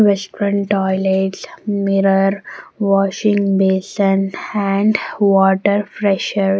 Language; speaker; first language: English; non-native, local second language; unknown